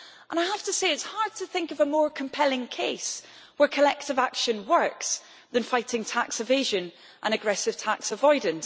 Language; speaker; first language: English; native; English